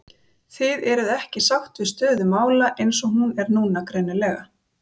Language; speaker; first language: Icelandic; native; Icelandic